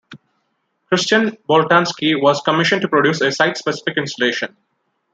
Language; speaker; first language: English; non-native, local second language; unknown